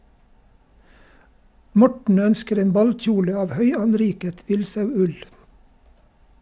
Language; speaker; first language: Norwegian; native; Norwegian